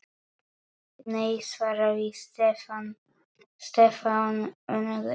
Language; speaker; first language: Icelandic; non-native, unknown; Polish